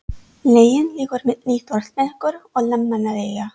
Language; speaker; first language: Icelandic; non-native, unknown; English